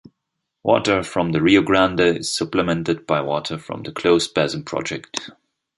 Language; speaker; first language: English; non-native, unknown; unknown